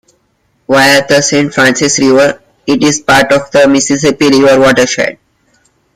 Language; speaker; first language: English; non-native, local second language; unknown